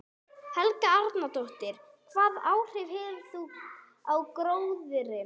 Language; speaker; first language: Icelandic; non-native, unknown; English